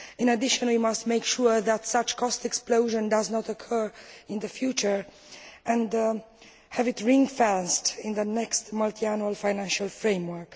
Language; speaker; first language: English; non-native, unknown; Romanian